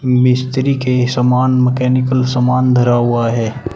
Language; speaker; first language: Hindi; native; Hindi